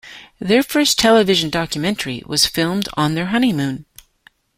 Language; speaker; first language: English; native; English